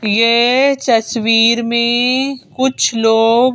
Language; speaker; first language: Hindi; native; Hindi